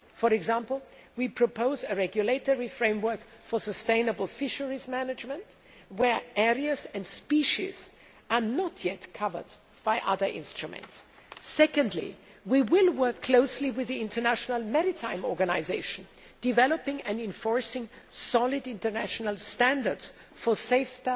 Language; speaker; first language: English; non-native, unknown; German